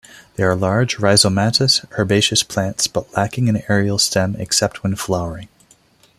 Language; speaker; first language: English; non-native, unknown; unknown